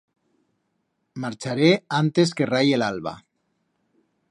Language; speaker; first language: Aragonese; native; Aragonese